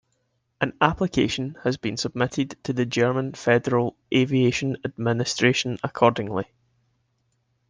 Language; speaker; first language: English; native; English